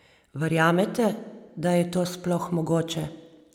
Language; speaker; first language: Slovenian; native; Slovenian